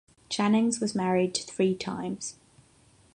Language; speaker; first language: English; non-native, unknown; Catalan